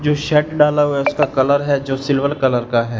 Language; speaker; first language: Hindi; non-native, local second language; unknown